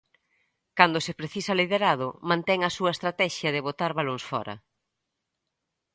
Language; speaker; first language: Galician; native; Galician